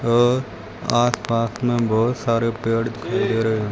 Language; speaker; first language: Hindi; non-native, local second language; Punjabi